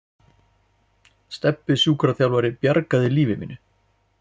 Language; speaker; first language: Icelandic; native; Icelandic